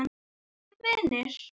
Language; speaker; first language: Icelandic; native; Icelandic